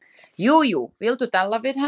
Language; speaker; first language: Icelandic; non-native, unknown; Slovak